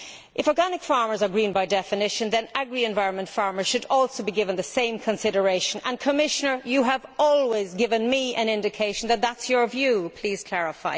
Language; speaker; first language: English; native; English